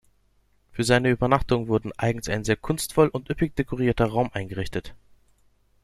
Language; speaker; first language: German; non-native, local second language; Turkish